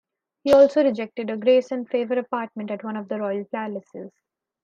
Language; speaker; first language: English; non-native, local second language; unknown